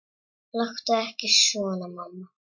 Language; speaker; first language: Icelandic; non-native, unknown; Czech